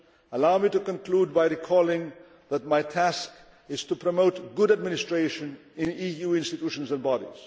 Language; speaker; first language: English; non-native, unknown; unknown